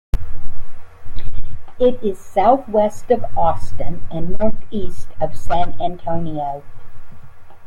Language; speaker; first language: English; native; English